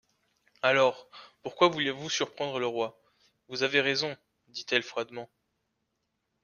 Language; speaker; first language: French; native; French